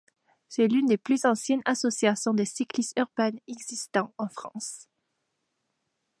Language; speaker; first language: French; native; French